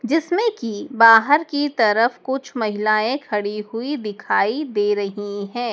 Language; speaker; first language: Hindi; native; Hindi